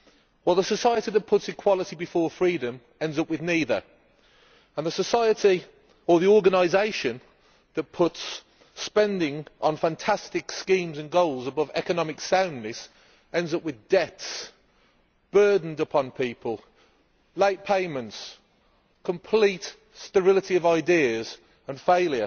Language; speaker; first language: English; native; English